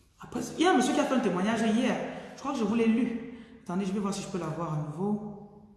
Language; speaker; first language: French; non-native, local second language; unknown